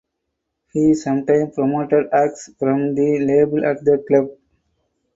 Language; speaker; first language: English; non-native, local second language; Tamil